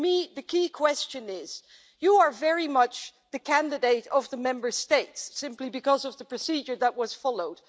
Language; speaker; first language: English; non-native, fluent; Dutch